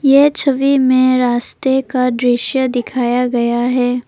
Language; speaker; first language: Hindi; non-native, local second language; Assamese